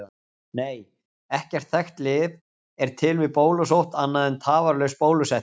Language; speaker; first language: Icelandic; native; Icelandic